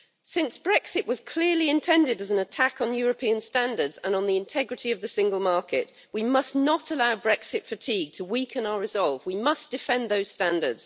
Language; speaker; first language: English; native; English